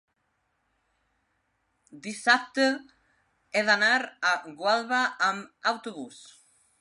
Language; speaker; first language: Catalan; non-native, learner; Spanish